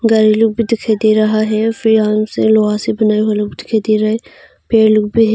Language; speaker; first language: Hindi; non-native, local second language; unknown